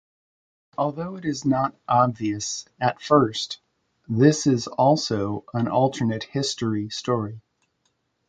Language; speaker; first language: English; native; English